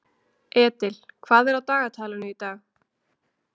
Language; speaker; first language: Icelandic; native; Icelandic